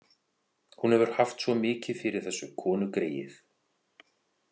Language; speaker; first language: Icelandic; native; Icelandic